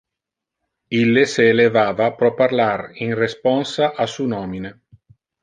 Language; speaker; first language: Interlingua; non-native, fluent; Italian